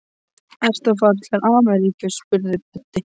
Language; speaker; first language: Icelandic; non-native, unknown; Polish